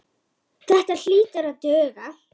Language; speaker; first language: Icelandic; native; Icelandic